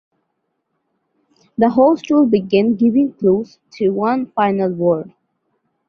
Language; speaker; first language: English; non-native, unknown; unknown